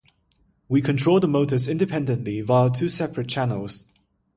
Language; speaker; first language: English; non-native, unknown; Chinese